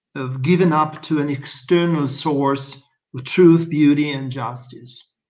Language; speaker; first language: English; non-native, fluent; Italian